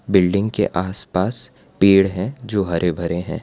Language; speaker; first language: Hindi; non-native, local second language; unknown